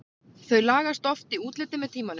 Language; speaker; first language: Icelandic; native; Icelandic